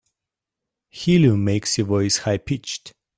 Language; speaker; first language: English; native; English